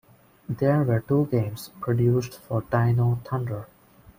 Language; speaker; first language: English; non-native, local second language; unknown